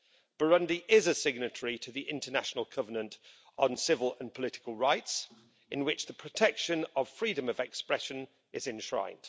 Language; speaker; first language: English; native; English